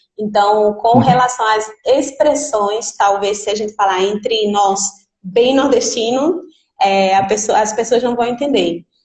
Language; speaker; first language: Portuguese; native; Portuguese